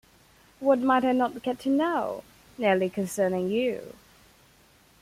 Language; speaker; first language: English; non-native, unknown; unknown